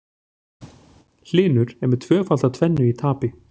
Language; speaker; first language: Icelandic; native; Icelandic